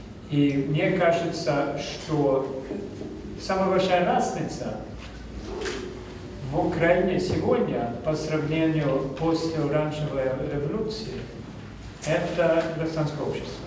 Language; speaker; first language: Russian; non-native, fluent; Swedish